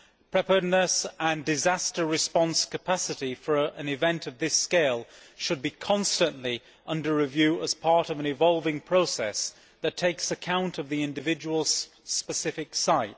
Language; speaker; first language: English; native; English